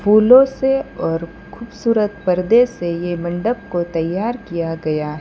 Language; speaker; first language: Hindi; non-native, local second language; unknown